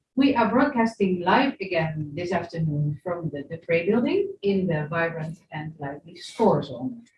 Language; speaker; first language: English; non-native, fluent; Dutch